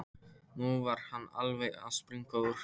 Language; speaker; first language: Icelandic; non-native, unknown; Polish